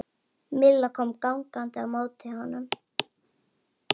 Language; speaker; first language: Icelandic; native; Icelandic